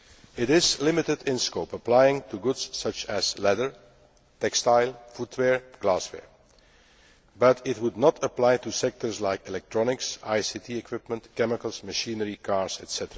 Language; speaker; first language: English; non-native, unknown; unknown